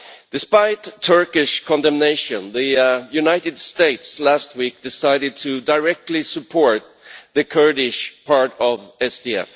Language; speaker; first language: English; non-native, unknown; Swedish